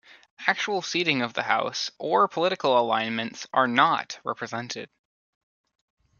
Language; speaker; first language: English; native; English